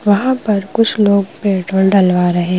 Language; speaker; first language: Hindi; native; Hindi